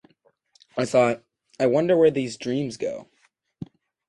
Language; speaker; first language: English; native; English